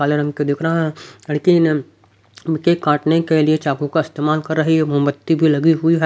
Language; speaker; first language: Hindi; native; Hindi